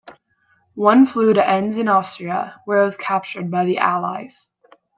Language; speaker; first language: English; native; English